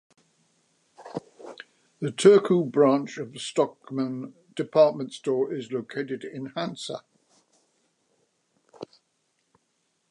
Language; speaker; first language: English; native; English